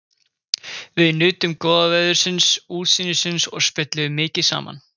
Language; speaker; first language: Icelandic; native; Icelandic